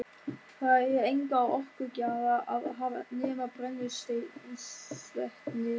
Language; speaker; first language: Icelandic; non-native, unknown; German